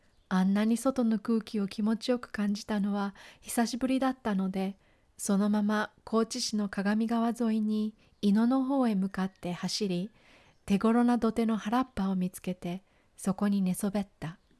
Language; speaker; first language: Japanese; native; Japanese